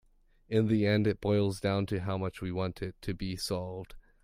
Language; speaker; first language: English; native; English